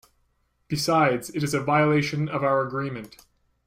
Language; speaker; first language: English; native; English